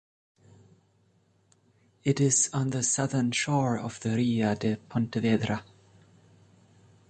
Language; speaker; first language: English; non-native, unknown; German